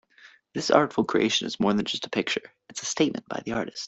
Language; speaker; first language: English; native; English